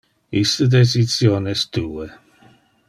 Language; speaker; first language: Interlingua; non-native, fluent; Dutch